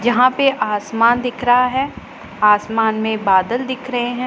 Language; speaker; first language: Hindi; non-native, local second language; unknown